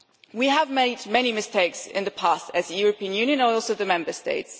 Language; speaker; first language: English; non-native, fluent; German